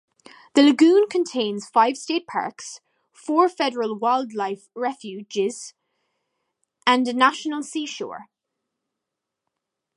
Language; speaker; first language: English; native; English